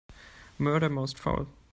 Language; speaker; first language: English; non-native, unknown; German